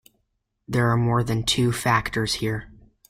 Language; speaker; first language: English; native; English